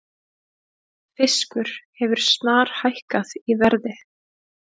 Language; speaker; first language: Icelandic; native; Icelandic